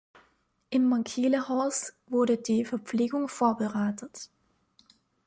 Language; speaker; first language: German; native; German